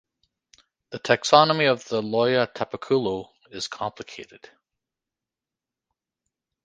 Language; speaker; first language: English; native; English